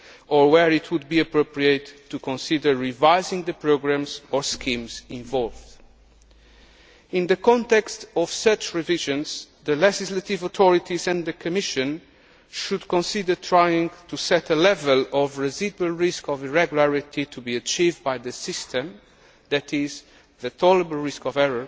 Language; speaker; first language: English; non-native, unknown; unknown